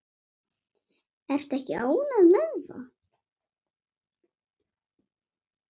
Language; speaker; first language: Icelandic; non-native, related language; Swedish